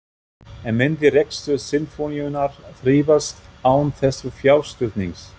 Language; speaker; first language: Icelandic; non-native, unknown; German